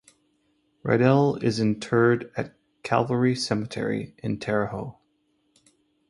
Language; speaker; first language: English; native; English